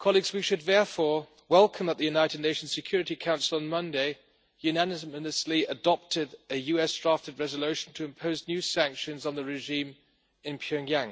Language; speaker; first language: English; non-native, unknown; German